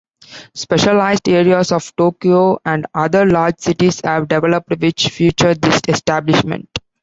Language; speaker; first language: English; non-native, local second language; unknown